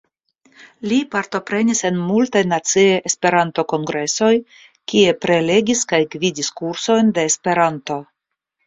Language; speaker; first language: Esperanto; non-native, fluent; Russian